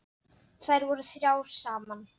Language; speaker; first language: Icelandic; non-native, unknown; Dutch